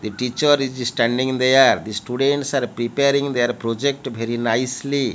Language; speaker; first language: English; non-native, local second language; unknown